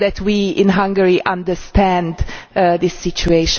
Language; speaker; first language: English; non-native, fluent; Hungarian